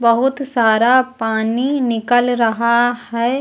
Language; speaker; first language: Hindi; native; Hindi